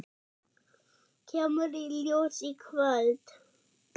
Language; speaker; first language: Icelandic; non-native, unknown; German